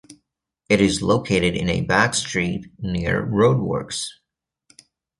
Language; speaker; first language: English; native; English